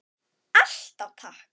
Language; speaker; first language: Icelandic; native; Icelandic